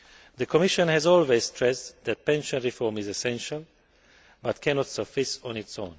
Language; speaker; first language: English; non-native, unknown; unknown